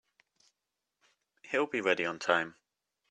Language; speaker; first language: English; native; English